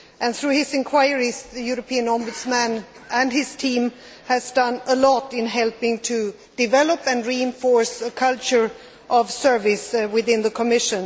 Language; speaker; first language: English; non-native, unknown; Swedish